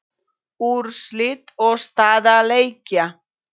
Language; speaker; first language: Icelandic; non-native, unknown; Polish